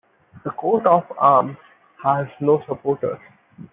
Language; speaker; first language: English; non-native, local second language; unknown